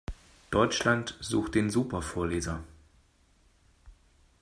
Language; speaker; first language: German; native; German